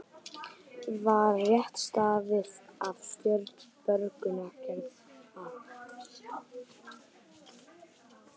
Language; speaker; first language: Icelandic; native; Icelandic